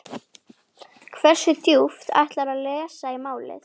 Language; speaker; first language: Icelandic; native; Icelandic